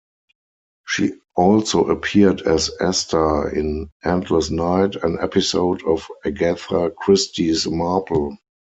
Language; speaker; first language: English; non-native, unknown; German